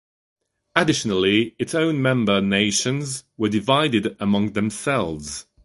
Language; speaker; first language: English; non-native, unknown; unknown